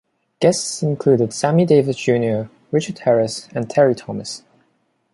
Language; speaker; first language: English; non-native, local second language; Cantonese